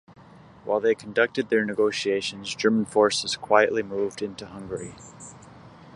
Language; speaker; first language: English; native; English